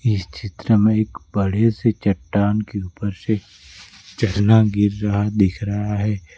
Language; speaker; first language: Hindi; non-native, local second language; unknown